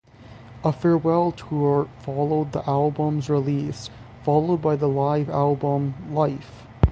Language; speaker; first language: English; native; English